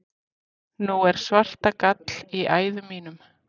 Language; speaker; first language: Icelandic; native; Icelandic